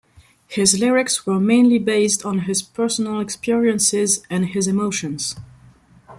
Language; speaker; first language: English; non-native, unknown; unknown